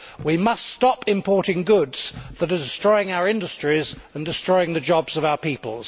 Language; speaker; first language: English; native; English